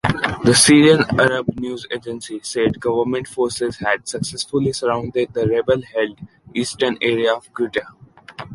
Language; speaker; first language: English; non-native, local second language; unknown